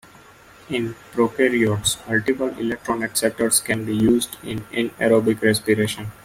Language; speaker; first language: English; non-native, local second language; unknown